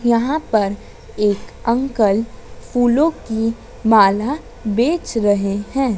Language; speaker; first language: Hindi; native; Hindi